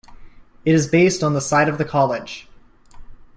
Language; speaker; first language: English; native; English